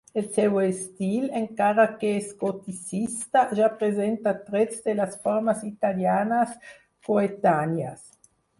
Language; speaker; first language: Catalan; non-native, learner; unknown